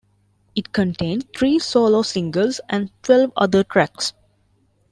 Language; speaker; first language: English; non-native, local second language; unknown